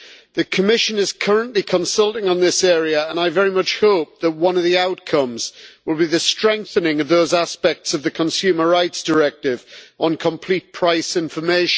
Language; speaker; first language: English; native; English